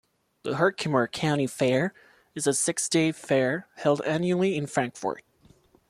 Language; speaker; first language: English; non-native, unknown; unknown